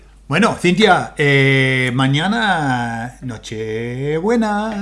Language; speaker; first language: Spanish; non-native, fluent; English